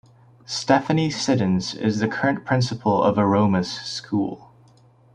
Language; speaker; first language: English; native; English